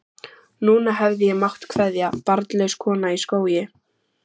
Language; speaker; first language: Icelandic; native; Icelandic